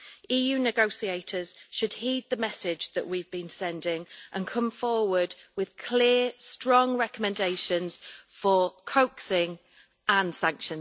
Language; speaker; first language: English; native; English